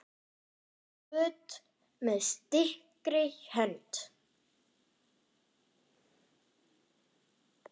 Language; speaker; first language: Icelandic; non-native, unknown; German